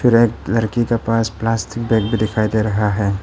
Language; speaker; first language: Hindi; non-native, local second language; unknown